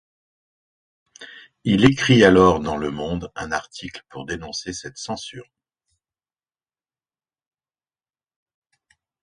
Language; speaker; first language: French; native; French